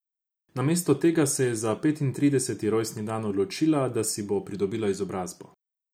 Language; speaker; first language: Slovenian; non-native, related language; Croatian